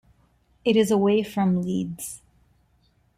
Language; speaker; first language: English; non-native, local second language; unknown